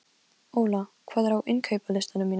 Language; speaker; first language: Icelandic; non-native, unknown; Polish